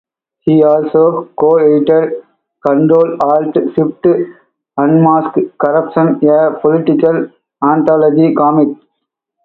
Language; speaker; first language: English; non-native, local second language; Tamil